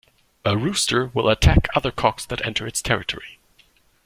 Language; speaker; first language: English; non-native, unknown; German